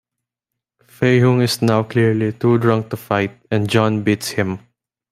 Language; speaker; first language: English; non-native, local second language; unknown